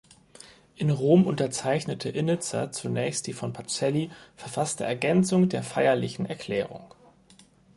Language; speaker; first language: German; native; German